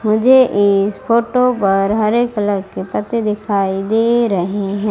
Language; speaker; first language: Hindi; native; Hindi